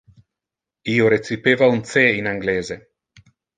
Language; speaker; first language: Interlingua; non-native, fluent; Italian